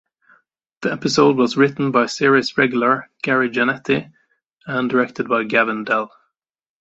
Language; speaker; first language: English; native; English